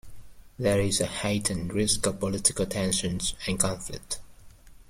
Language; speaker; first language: English; native; English